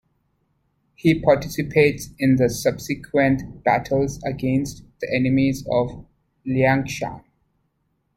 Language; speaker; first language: English; native; English